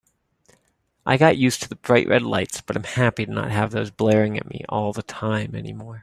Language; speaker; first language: English; native; English